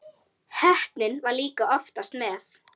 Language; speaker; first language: Icelandic; native; Icelandic